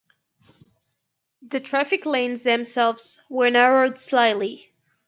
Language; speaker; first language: English; native; English